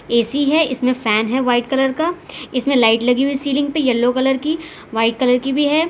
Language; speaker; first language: Hindi; non-native, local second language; Gujarati